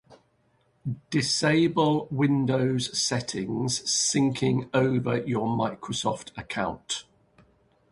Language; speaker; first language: English; native; English